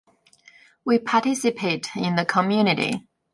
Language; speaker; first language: English; non-native, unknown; Chinese